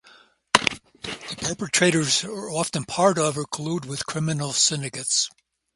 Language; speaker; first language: English; native; English